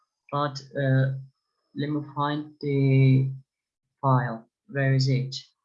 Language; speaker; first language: English; non-native, fluent; Turkish